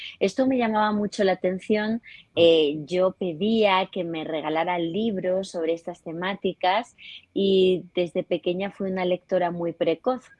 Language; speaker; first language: Spanish; native; Spanish